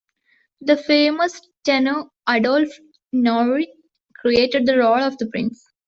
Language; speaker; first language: English; non-native, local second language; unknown